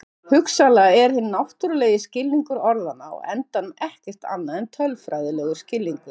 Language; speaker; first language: Icelandic; native; Icelandic